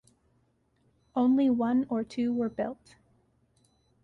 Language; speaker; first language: English; native; English